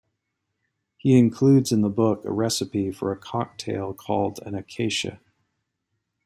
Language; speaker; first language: English; native; English